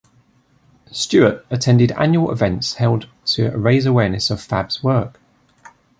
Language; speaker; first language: English; native; English